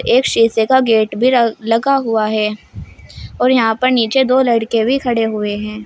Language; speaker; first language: Hindi; native; Hindi